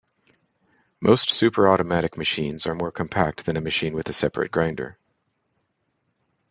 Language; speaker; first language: English; native; English